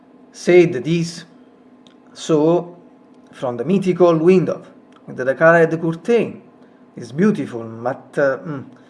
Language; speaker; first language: English; non-native, learner; Italian